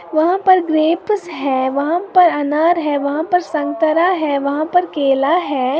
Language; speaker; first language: Hindi; native; Hindi